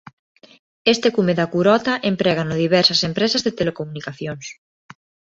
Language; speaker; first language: Galician; non-native, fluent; Spanish